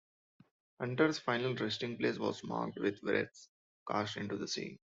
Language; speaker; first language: English; non-native, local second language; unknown